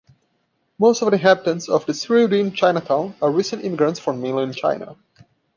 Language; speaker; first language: English; non-native, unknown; Portuguese